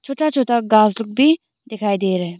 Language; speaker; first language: Hindi; early bilingual, other home language; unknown